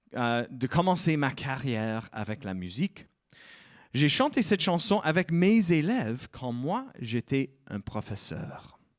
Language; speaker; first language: French; non-native, fluent; English